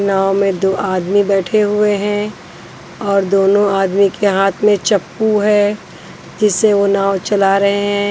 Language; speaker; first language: Hindi; non-native, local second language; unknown